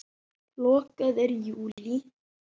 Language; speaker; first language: Icelandic; native; Icelandic